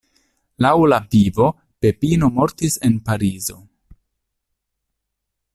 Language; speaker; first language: Esperanto; non-native, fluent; Italian